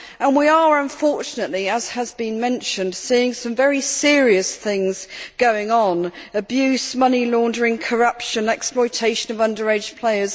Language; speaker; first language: English; native; English